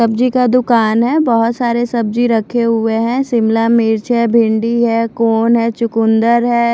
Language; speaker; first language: Hindi; non-native, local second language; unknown